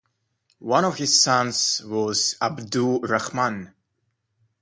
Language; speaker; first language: English; non-native, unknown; Russian